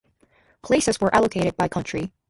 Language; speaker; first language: English; native; English